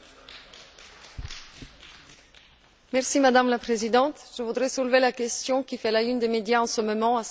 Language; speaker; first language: French; non-native, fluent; Bulgarian